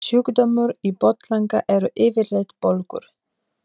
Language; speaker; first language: Icelandic; non-native, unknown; Polish